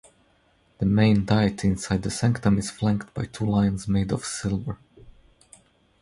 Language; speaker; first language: English; non-native, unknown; Croatian